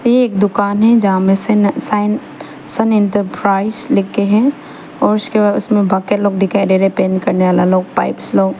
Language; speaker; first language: Hindi; non-native, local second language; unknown